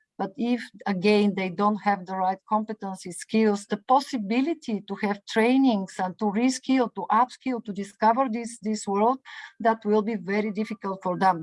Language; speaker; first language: English; non-native, fluent; Bulgarian